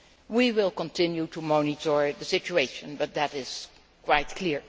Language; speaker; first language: English; non-native, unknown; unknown